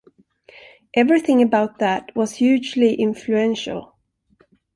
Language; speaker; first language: English; non-native, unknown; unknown